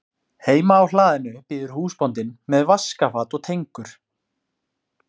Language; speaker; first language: Icelandic; native; Icelandic